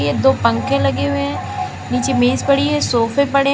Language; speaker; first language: Hindi; native; Hindi